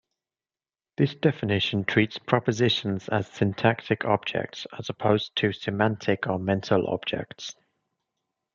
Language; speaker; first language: English; native; English